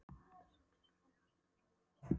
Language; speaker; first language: Icelandic; non-native, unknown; Polish